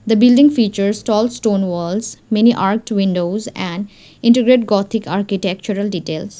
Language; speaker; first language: English; non-native, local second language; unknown